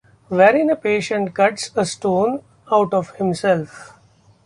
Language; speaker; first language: English; non-native, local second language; Marathi